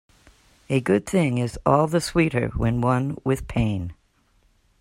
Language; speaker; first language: English; native; English